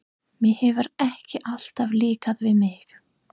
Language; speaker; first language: Icelandic; non-native, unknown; English